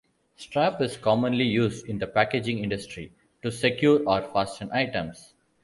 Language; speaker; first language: English; non-native, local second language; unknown